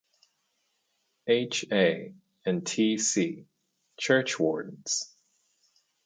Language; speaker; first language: English; native; English